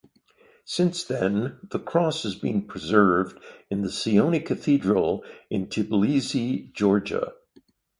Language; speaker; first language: English; native; English